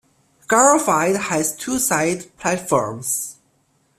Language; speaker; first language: English; non-native, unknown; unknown